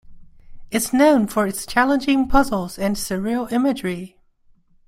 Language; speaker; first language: English; non-native, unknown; Chinese